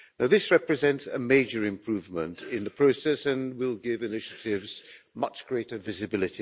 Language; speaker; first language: English; non-native, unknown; Hungarian